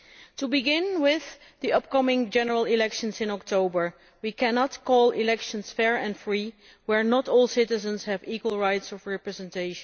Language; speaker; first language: English; non-native, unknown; Dutch